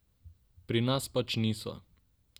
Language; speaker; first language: Slovenian; non-native, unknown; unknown